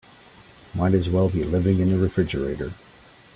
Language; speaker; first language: English; native; English